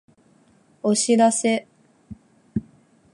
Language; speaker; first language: Japanese; non-native, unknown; Chinese